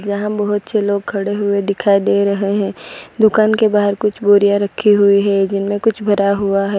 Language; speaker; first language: Hindi; non-native, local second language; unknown